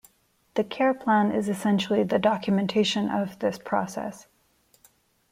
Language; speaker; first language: English; non-native, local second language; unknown